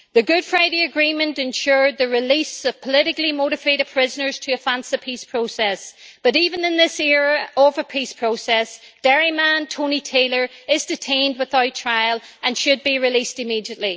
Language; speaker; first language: English; native; English